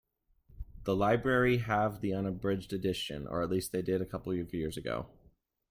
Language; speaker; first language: English; native; English